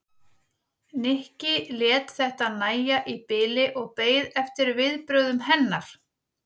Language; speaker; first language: Icelandic; native; Icelandic